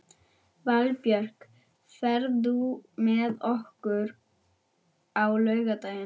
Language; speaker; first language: Icelandic; non-native, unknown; German